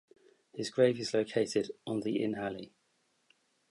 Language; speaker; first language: English; native; English